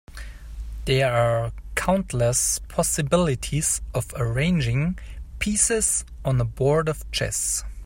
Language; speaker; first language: English; native; English